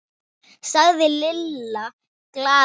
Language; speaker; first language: Icelandic; non-native, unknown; Thai